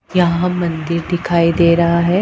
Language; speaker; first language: Hindi; non-native, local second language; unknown